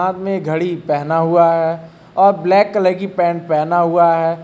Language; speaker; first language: Hindi; native; Hindi